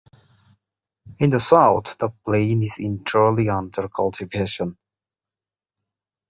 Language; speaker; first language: English; non-native, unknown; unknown